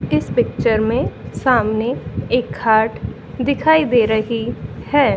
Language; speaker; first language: Hindi; native; Hindi